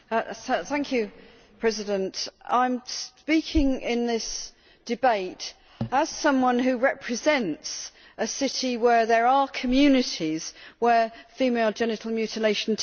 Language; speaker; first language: English; native; English